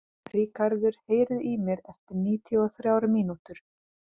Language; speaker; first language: Icelandic; non-native, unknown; Hungarian